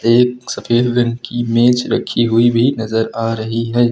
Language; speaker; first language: Hindi; native; Hindi